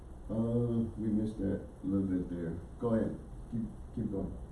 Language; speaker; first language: English; native; English